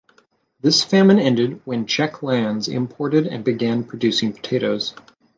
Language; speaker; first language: English; native; English